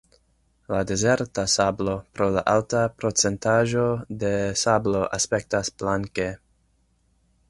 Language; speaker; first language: Esperanto; non-native, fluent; English